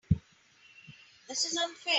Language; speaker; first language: English; non-native, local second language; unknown